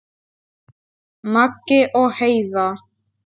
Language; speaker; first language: Icelandic; non-native, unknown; Polish